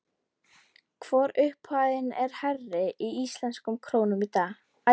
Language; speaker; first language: Icelandic; native; Icelandic